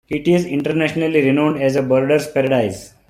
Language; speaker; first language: English; non-native, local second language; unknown